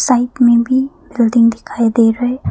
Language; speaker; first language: Hindi; non-native, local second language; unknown